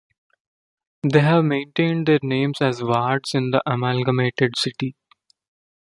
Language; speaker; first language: English; non-native, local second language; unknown